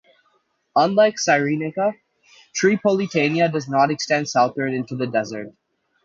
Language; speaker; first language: English; native; English